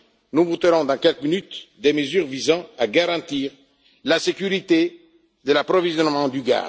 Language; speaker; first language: French; non-native, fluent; Italian